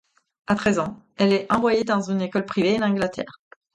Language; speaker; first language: French; non-native, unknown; Italian